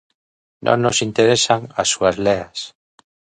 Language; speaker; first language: Galician; native; Galician